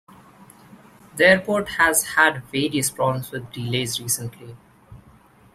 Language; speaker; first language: English; non-native, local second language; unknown